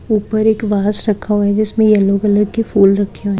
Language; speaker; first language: Hindi; native; Hindi